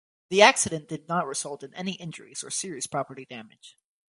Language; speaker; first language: English; native; English